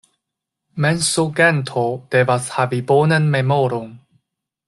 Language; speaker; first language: Esperanto; non-native, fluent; Chinese